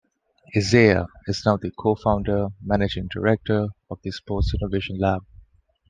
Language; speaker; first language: English; non-native, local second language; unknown